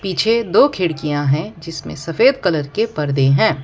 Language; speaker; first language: Hindi; non-native, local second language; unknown